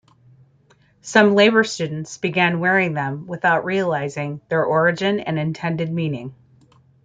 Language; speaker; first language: English; native; English